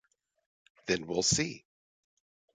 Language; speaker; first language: English; native; English